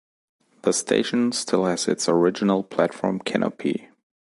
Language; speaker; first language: English; non-native, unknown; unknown